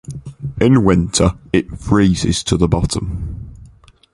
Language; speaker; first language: English; native; English